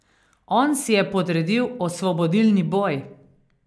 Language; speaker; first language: Slovenian; native; Slovenian